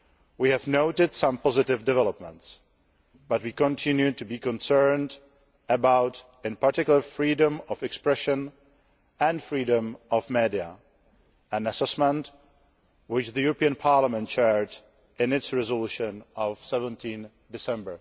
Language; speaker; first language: English; non-native, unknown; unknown